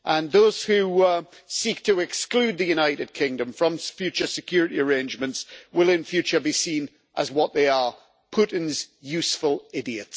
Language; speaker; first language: English; native; English